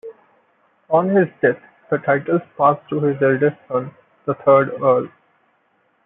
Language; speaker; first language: English; non-native, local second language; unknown